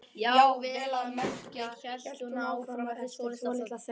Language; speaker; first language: Icelandic; native; Icelandic